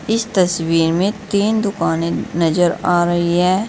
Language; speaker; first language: Hindi; native; Hindi